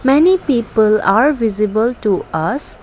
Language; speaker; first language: English; non-native, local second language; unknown